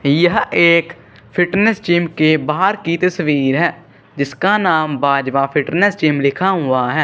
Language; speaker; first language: Hindi; non-native, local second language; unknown